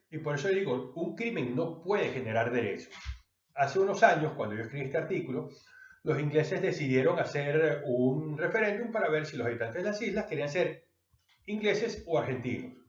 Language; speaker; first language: Spanish; native; Spanish